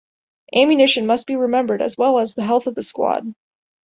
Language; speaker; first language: English; native; English